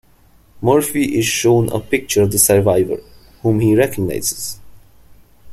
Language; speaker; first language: English; non-native, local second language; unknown